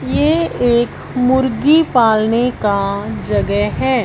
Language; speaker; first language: Hindi; non-native, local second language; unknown